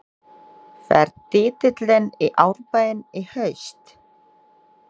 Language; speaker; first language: Icelandic; non-native, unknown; Indonesian